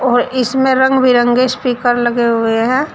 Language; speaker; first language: Hindi; native; Hindi